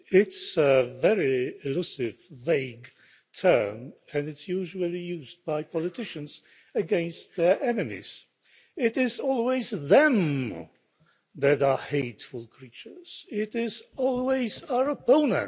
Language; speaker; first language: English; non-native, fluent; Polish